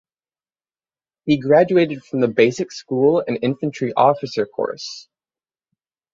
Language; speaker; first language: English; native; English